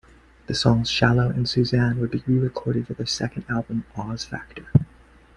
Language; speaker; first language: English; native; English